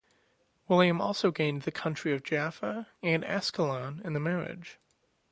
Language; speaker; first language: English; native; English